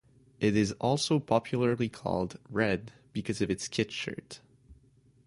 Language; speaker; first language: English; native; English